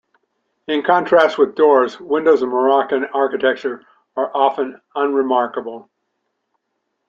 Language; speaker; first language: English; native; English